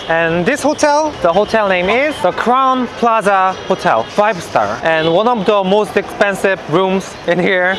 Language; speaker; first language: English; non-native, fluent; Korean